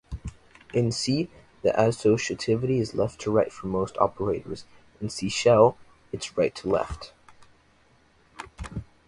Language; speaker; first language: English; native; English